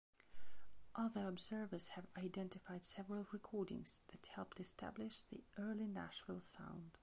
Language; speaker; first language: English; non-native, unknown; Belarusian